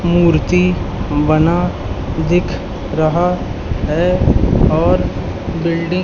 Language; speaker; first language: Hindi; native; Hindi